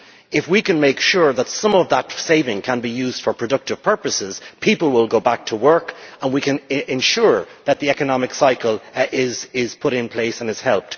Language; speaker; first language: English; native; English